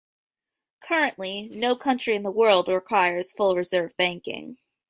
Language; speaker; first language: English; native; English